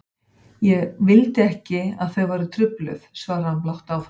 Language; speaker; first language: Icelandic; native; Icelandic